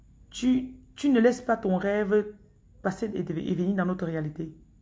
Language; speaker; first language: French; non-native, local second language; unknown